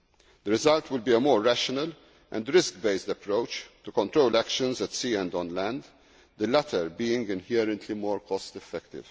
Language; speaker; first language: English; non-native, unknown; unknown